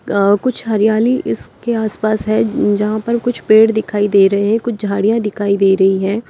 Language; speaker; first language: Hindi; native; Hindi